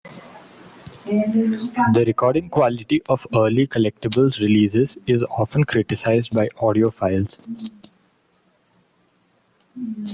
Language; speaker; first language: English; non-native, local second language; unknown